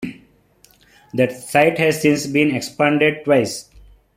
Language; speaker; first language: English; non-native, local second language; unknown